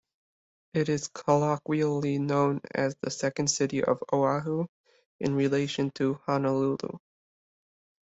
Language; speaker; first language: English; native; English